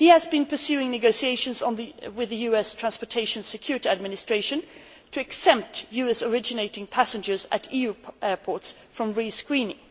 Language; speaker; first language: English; non-native, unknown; Swedish